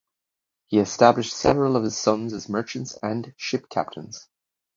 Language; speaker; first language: English; native; English